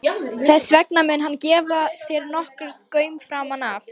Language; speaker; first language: Icelandic; non-native, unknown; Lithuanian